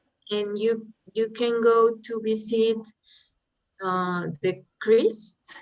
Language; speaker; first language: English; non-native, learner; Spanish